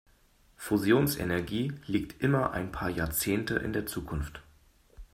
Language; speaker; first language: German; native; German